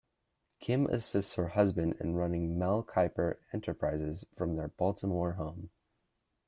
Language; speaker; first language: English; native; English